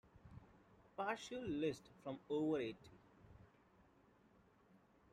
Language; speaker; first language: English; non-native, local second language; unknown